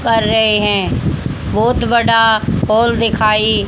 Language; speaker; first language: Hindi; native; Hindi